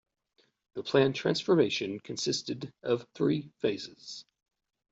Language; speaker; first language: English; native; English